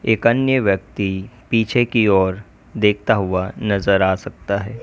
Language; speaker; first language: Hindi; native; Hindi